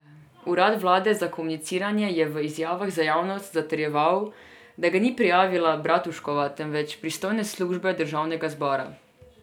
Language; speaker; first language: Slovenian; non-native, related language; Serbian